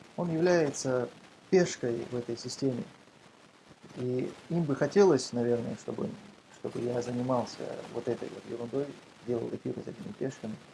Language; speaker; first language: Russian; non-native, local second language; Chechen